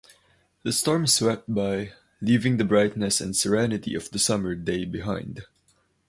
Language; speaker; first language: English; non-native, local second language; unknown